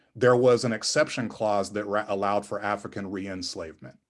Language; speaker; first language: English; native; English